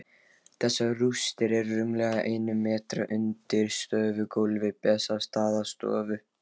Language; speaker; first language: Icelandic; non-native, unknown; Lithuanian